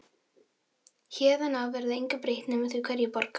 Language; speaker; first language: Icelandic; non-native, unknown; Filipino